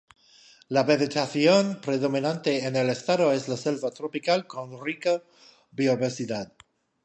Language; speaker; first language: Spanish; non-native, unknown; English